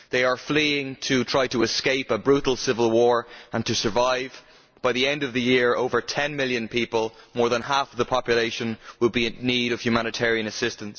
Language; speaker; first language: English; native; English